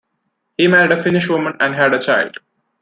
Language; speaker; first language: English; non-native, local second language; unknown